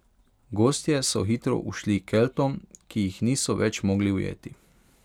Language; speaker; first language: Slovenian; non-native, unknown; Hungarian